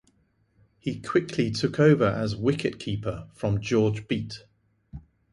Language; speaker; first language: English; native; English